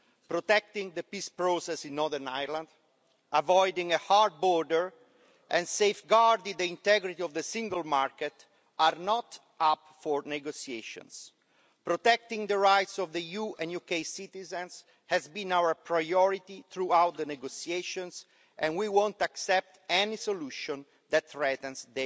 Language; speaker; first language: English; non-native, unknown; Italian